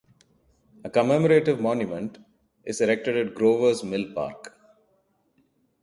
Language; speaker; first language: English; non-native, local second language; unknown